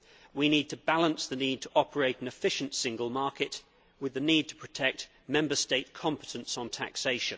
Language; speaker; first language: English; native; English